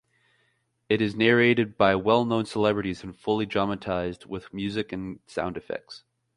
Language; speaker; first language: English; native; English